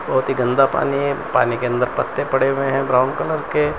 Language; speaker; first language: Hindi; non-native, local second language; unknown